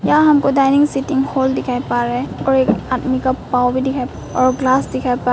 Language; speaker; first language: Hindi; non-native, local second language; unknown